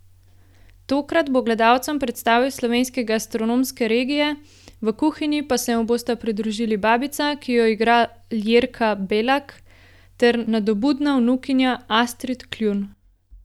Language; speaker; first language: Slovenian; native; Slovenian